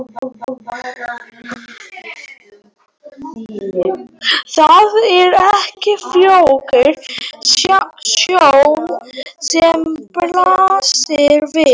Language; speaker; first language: Icelandic; non-native, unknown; Polish